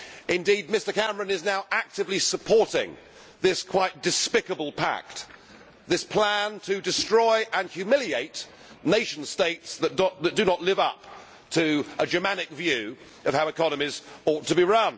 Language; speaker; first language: English; native; English